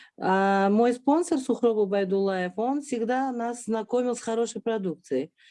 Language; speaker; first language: Russian; non-native, local second language; Uzbek